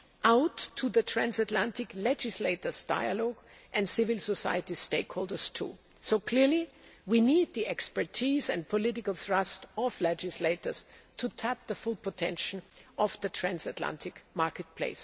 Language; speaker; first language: English; non-native, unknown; German